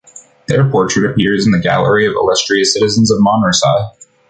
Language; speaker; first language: English; native; English